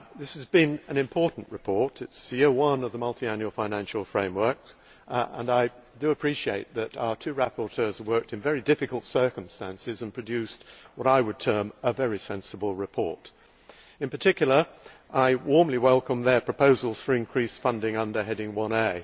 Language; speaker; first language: English; native; English